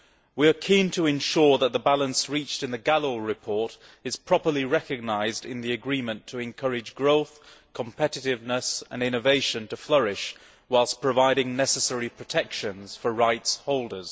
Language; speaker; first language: English; native; English